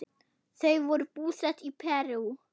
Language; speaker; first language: Icelandic; non-native, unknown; German